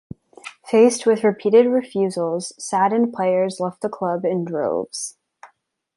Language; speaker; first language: English; native; English